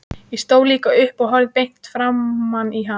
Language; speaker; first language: Icelandic; native; Icelandic